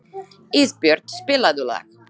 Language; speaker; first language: Icelandic; non-native, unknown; Slovak